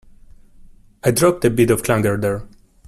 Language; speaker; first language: English; non-native, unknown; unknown